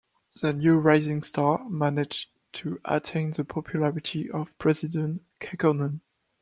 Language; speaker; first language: English; non-native, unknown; French